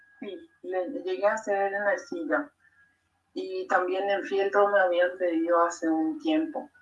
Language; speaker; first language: Spanish; native; Spanish